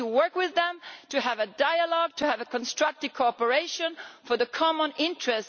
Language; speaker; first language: English; non-native, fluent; Italian